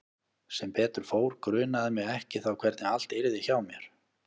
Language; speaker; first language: Icelandic; native; Icelandic